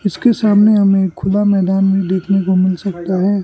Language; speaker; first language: Hindi; non-native, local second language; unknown